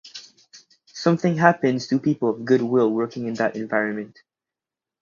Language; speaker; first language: English; native; English